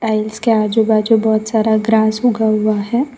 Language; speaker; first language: Hindi; non-native, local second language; Gujarati